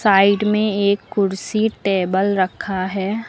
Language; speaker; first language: Hindi; native; Hindi